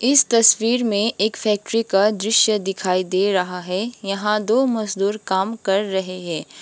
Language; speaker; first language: Hindi; non-native, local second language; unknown